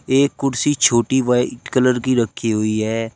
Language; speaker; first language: Hindi; native; Hindi